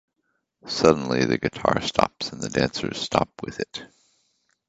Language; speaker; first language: English; native; English